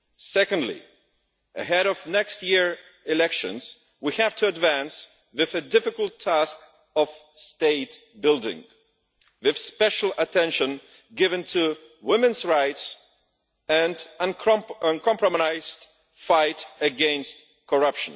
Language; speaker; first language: English; non-native, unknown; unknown